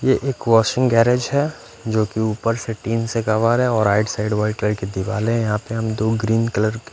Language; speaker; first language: Hindi; non-native, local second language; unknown